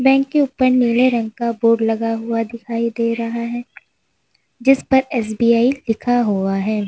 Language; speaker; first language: Hindi; native; Hindi